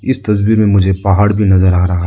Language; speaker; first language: Hindi; non-native, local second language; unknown